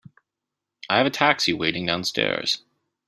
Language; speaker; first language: English; native; English